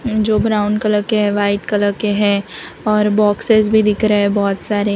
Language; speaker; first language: Hindi; non-native, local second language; Gujarati